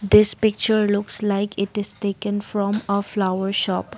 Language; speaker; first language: English; non-native, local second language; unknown